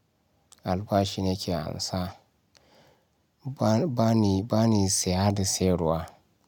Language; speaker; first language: Hausa; non-native, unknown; Yoruba